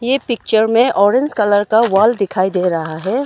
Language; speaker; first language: Hindi; non-native, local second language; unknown